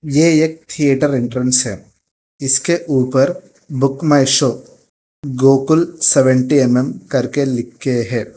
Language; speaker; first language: Hindi; non-native, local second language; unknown